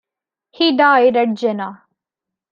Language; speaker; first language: English; non-native, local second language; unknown